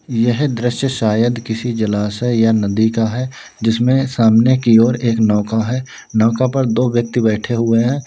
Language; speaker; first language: Hindi; native; Hindi